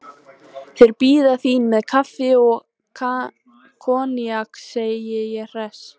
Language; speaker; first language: Icelandic; native; Icelandic